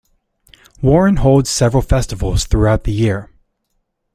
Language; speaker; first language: English; native; English